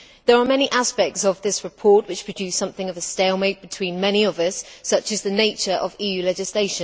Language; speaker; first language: English; native; English